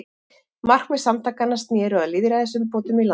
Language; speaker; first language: Icelandic; native; Icelandic